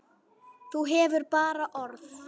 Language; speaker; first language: Icelandic; native; Icelandic